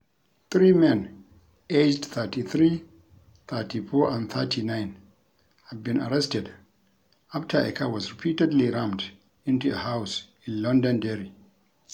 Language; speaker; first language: English; non-native, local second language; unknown